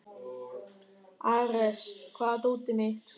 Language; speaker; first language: Icelandic; non-native, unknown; German